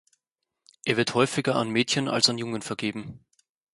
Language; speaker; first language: German; native; German